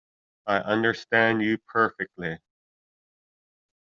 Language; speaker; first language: English; native; English